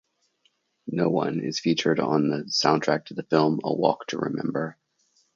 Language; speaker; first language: English; native; English